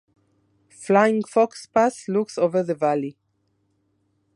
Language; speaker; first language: English; non-native, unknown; Spanish